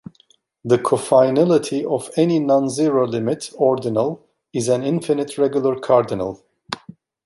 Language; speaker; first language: English; non-native, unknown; Turkish